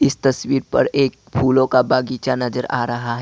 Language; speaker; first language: Hindi; non-native, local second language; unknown